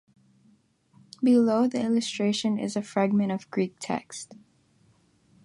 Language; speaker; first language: English; non-native, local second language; Filipino